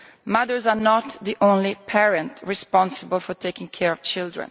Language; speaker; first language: English; non-native, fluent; Italian